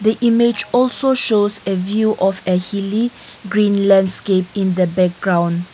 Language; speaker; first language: English; non-native, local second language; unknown